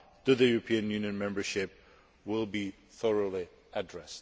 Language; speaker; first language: English; non-native, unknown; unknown